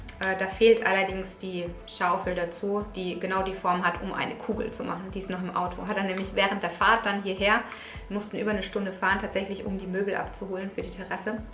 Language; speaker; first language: German; early bilingual, other home language; Italian